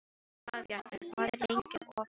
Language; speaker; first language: Icelandic; non-native, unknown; Filipino